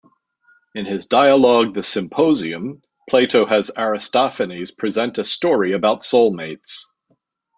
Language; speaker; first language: English; native; English